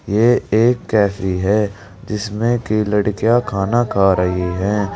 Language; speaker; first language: Hindi; native; Hindi